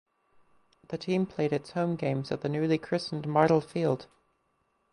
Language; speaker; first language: English; native; English